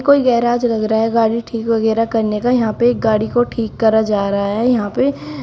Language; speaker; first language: Hindi; native; Hindi